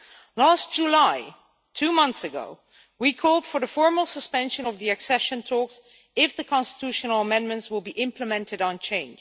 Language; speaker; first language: English; non-native, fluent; Dutch